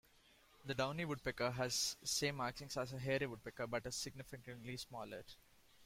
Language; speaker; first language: English; non-native, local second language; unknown